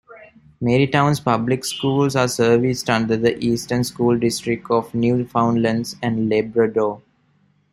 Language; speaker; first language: English; non-native, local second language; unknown